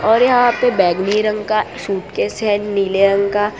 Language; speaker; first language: Hindi; non-native, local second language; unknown